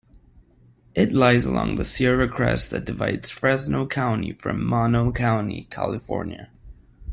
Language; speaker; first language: English; non-native, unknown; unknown